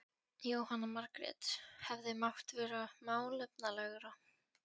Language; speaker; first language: Icelandic; non-native, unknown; Polish